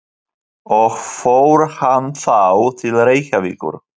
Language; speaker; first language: Icelandic; non-native, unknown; Polish